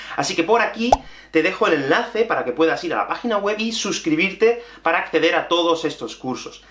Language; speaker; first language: Spanish; native; Spanish